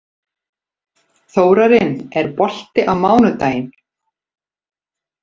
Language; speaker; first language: Icelandic; native; Icelandic